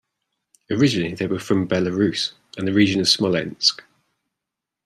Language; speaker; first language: English; native; English